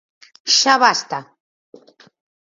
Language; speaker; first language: Galician; native; Galician